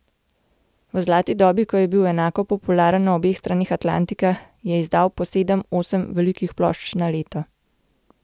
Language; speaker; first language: Slovenian; native; Slovenian